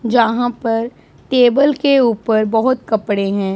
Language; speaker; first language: Hindi; non-native, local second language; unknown